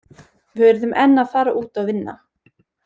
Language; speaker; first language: Icelandic; native; Icelandic